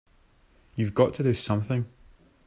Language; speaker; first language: English; native; English